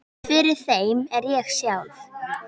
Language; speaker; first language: Icelandic; native; Icelandic